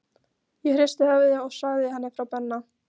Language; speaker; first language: Icelandic; non-native, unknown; Polish